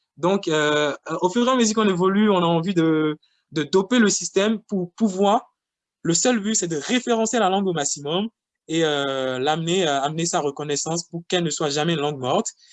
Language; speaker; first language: French; non-native, local second language; Fon